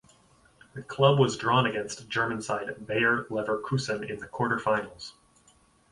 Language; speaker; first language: English; native; English